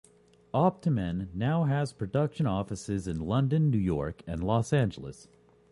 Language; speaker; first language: English; native; English